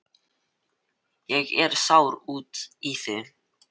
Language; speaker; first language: Icelandic; non-native, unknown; Filipino